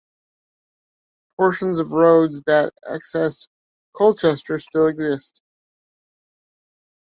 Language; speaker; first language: English; native; English